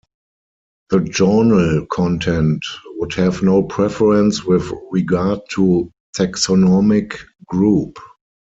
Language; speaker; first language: English; non-native, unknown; German